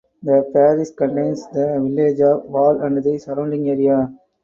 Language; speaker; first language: English; non-native, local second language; Tamil